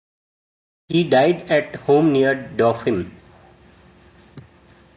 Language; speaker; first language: English; non-native, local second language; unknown